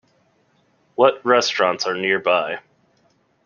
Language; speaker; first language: English; native; English